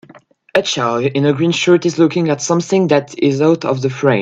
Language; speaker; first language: English; non-native, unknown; French